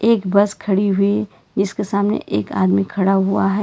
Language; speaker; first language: Hindi; non-native, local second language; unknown